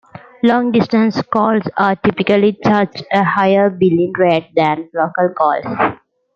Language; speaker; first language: English; non-native, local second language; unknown